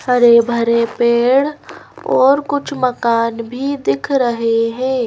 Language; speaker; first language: Hindi; native; Hindi